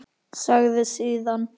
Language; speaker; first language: Icelandic; native; Icelandic